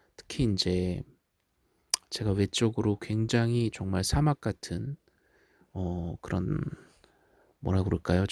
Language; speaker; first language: Korean; native; Korean